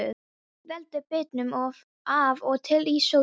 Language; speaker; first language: Icelandic; non-native, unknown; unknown